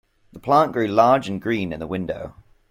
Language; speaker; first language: English; native; English